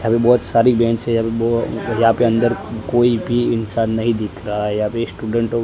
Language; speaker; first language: Hindi; non-native, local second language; Gujarati